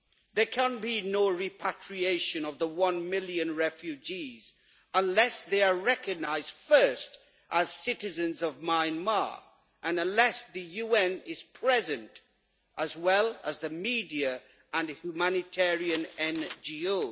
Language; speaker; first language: English; native; English